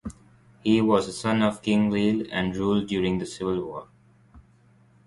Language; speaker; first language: English; non-native, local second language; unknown